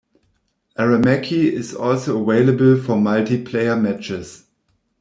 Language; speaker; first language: English; non-native, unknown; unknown